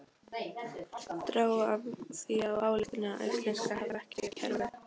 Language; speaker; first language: Icelandic; non-native, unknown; Polish